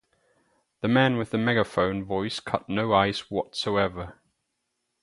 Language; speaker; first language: English; non-native, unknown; German